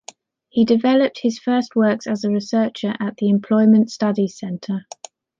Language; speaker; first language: English; native; English